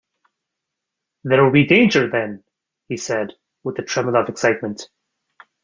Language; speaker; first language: English; native; English